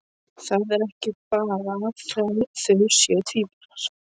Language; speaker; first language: Icelandic; non-native, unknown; Polish